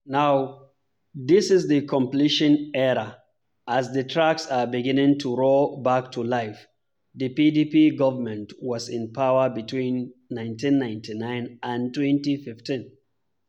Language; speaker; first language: English; non-native, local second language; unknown